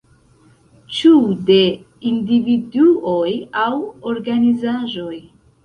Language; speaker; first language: Esperanto; non-native, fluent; Central Kurdish